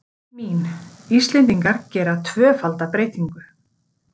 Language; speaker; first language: Icelandic; native; Icelandic